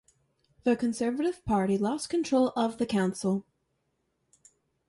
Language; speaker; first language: English; native; English